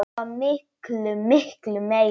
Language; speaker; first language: Icelandic; non-native, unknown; Polish